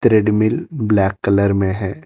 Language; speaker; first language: Hindi; non-native, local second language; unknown